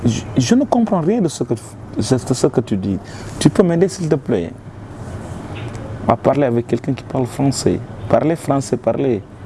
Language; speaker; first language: French; non-native, local second language; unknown